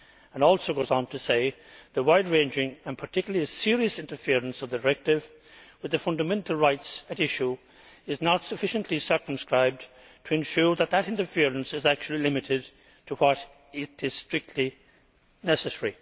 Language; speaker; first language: English; native; English